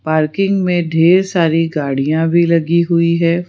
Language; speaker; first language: Hindi; non-native, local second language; Gujarati